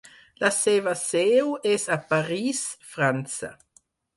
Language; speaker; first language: Catalan; non-native, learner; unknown